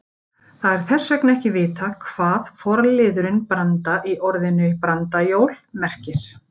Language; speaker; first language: Icelandic; native; Icelandic